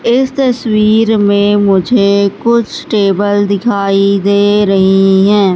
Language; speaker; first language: Hindi; native; Hindi